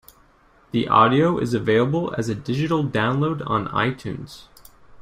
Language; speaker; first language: English; native; English